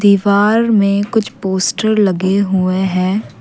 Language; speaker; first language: Hindi; non-native, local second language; Assamese